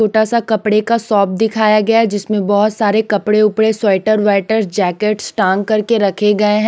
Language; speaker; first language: Hindi; non-native, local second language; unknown